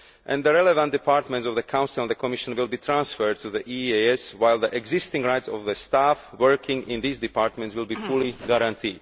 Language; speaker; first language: English; non-native, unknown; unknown